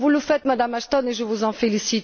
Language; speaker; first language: French; non-native, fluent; Bulgarian